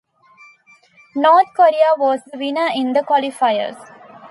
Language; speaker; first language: English; non-native, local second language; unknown